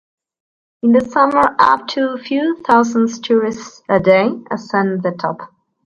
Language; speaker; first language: English; non-native, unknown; Spanish